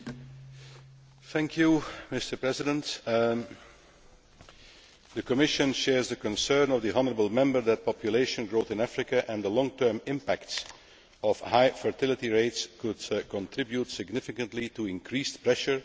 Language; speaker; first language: English; non-native, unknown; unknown